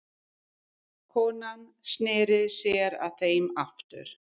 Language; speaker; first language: Icelandic; non-native, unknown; English